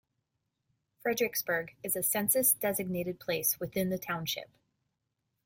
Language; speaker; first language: English; native; English